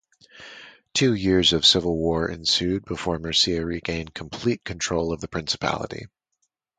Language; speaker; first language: English; native; English